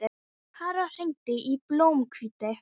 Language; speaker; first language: Icelandic; non-native, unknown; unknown